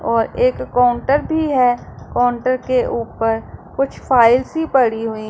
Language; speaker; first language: Hindi; non-native, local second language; Punjabi